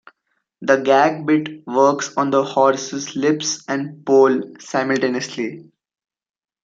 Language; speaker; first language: English; non-native, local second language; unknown